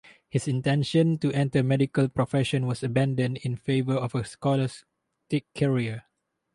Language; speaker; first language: English; non-native, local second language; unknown